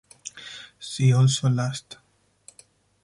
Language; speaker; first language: English; non-native, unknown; Spanish